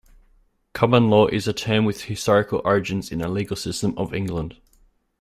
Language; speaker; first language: English; native; English